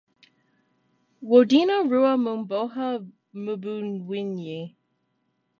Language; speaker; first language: English; native; English